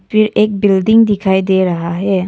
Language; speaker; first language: Hindi; non-native, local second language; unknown